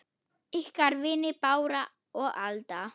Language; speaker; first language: Icelandic; non-native, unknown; German